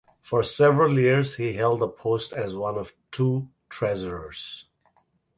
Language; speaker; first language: English; non-native, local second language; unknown